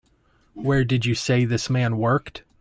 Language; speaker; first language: English; native; English